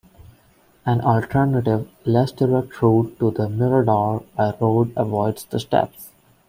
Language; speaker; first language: English; non-native, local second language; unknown